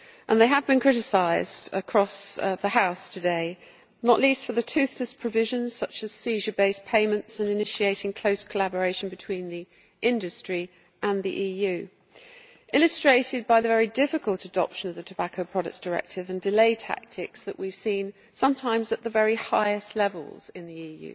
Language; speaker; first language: English; native; English